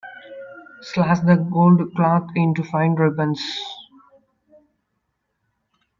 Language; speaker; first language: English; non-native, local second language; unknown